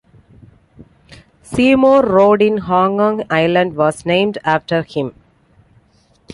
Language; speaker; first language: English; non-native, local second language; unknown